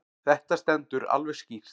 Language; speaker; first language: Icelandic; native; Icelandic